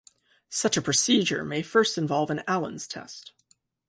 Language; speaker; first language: English; native; English